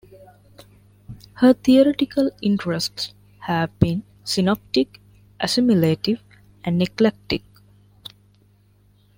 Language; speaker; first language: English; non-native, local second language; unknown